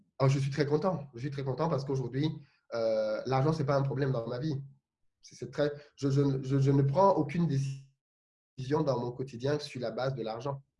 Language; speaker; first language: French; non-native, local second language; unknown